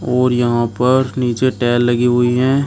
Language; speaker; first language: Hindi; native; Hindi